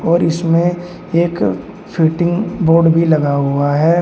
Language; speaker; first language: Hindi; native; Hindi